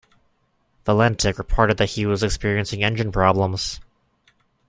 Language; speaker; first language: English; native; English